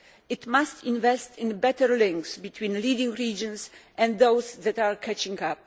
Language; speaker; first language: English; non-native, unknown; Polish